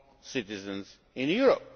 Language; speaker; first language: English; native; English